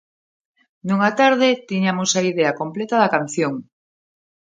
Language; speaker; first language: Galician; native; Galician